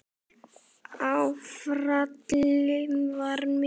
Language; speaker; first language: Icelandic; native; Icelandic